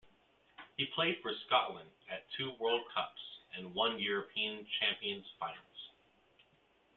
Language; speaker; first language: English; native; English